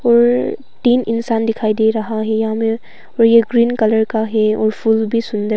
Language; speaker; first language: Hindi; non-native, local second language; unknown